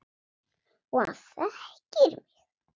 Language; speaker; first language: Icelandic; non-native, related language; Swedish